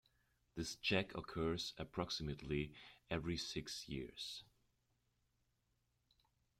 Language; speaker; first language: English; non-native, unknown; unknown